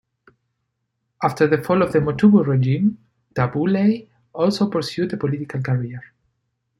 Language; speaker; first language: English; non-native, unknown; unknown